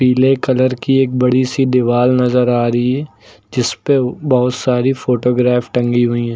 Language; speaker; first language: Hindi; native; Hindi